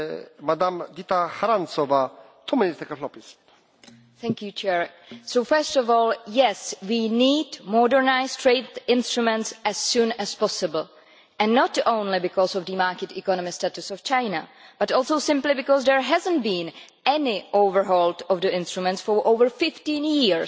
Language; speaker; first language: English; non-native, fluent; Czech